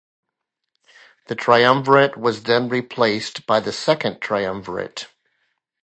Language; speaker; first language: English; native; English